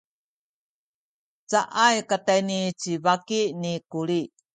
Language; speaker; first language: Sakizaya; native; Sakizaya